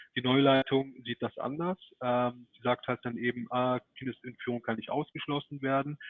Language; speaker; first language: German; early bilingual, other home language; Turkish